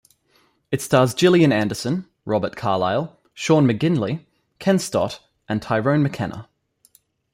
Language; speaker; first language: English; native; English